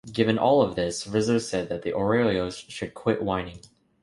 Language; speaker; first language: English; native; English